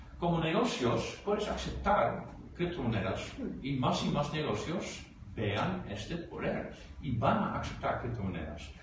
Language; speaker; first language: Spanish; non-native, fluent; Dutch